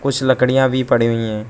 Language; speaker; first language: Hindi; non-native, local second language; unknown